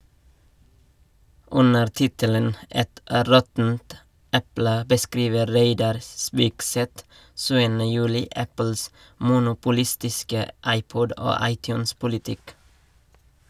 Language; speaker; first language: Norwegian; non-native, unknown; Nepali